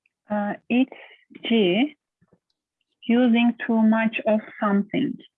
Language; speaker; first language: English; non-native, learner; Turkish